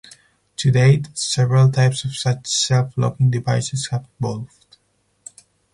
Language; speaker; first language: English; non-native, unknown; Spanish